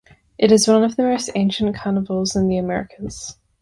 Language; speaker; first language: English; non-native, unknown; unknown